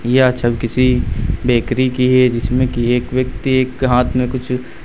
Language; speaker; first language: Hindi; native; Hindi